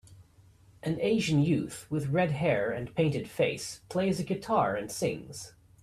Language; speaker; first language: English; native; English